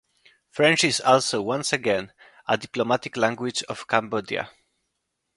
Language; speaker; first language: English; non-native, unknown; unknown